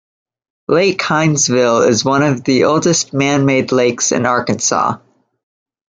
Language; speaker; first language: English; native; English